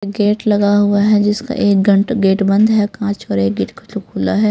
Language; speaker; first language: Hindi; non-native, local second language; Punjabi